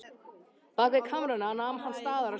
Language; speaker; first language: Icelandic; native; Icelandic